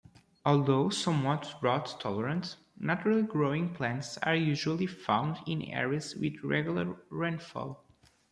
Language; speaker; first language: English; non-native, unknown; Portuguese